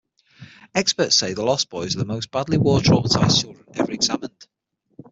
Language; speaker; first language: English; native; English